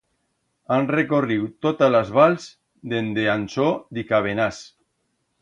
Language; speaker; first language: Aragonese; native; Aragonese